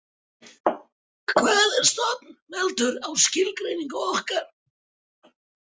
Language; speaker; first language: Icelandic; native; Icelandic